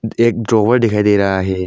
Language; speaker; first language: Hindi; non-native, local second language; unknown